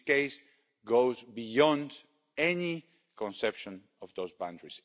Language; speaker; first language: English; non-native, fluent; Spanish